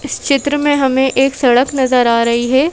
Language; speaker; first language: Hindi; native; Hindi